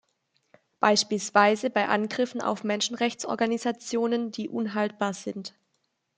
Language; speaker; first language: German; native; German